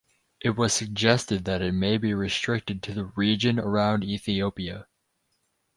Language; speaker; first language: English; native; English